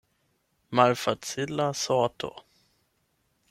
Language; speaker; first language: Esperanto; non-native, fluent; German